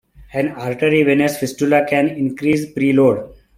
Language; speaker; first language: English; non-native, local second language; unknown